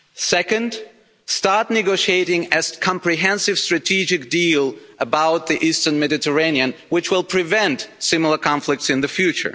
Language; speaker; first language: English; non-native, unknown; German